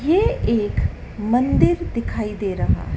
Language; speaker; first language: Hindi; native; Hindi